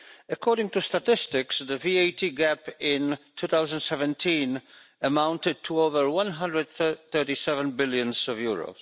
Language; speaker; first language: English; non-native, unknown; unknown